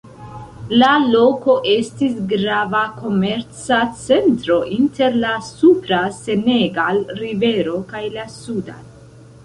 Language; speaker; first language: Esperanto; non-native, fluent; Central Kurdish